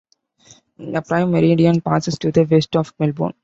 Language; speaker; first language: English; non-native, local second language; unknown